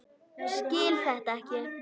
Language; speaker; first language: Icelandic; native; Icelandic